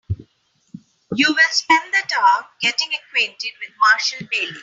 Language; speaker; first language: English; non-native, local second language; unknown